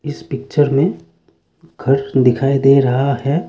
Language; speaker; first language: Hindi; non-native, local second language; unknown